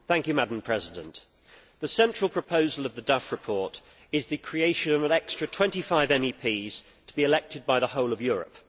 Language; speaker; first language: English; native; English